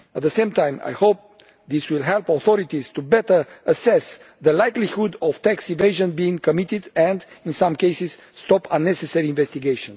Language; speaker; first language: English; non-native, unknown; Romanian